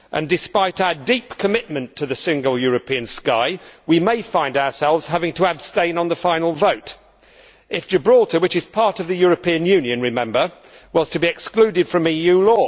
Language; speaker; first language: English; native; English